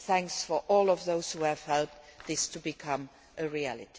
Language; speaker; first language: English; non-native, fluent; Luxembourgish